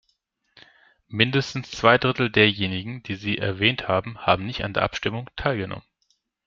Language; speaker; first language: German; non-native, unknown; Greek